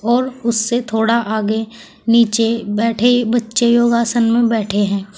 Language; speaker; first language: Hindi; native; Hindi